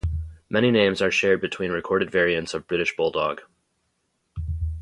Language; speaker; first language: English; native; English